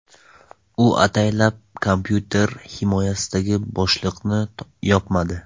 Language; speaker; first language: Uzbek; non-native, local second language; Tajik